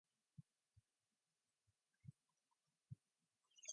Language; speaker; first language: English; non-native, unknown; Mongolian